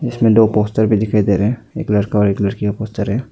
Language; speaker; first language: Hindi; non-native, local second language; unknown